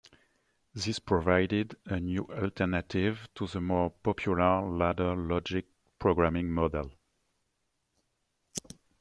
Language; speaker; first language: English; non-native, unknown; French